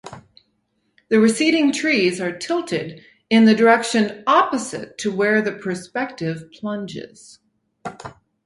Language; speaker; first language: English; native; English